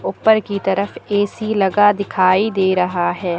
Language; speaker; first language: Hindi; native; Hindi